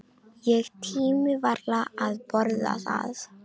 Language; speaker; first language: Icelandic; non-native, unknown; Romanian